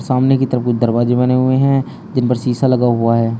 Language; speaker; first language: Hindi; native; Hindi